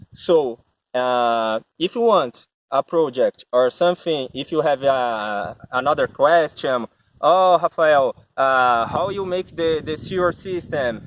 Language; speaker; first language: English; non-native, learner; Portuguese